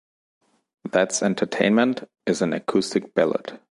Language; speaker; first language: English; non-native, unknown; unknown